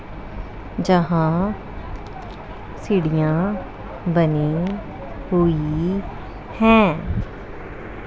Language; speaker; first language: Hindi; non-native, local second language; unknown